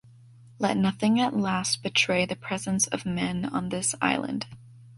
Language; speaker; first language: English; native; English